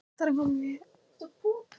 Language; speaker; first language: Icelandic; non-native, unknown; Thai